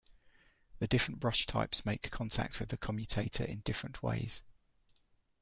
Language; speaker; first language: English; native; English